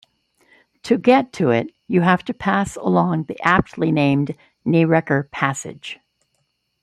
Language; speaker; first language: English; native; English